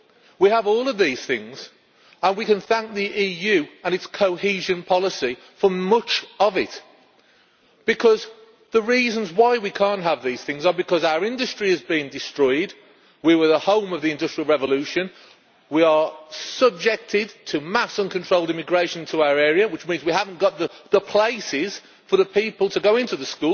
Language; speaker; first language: English; native; English